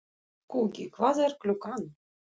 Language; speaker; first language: Icelandic; non-native, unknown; Russian